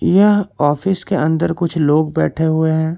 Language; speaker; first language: Hindi; non-native, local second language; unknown